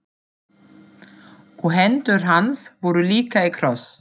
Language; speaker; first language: Icelandic; non-native, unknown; German